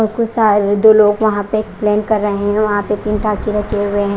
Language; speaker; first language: Hindi; non-native, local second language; Punjabi